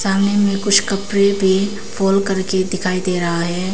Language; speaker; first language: Hindi; non-native, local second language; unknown